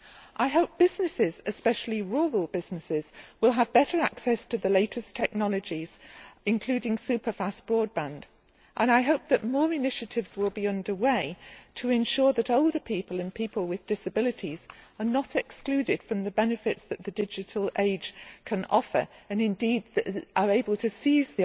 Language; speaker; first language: English; native; English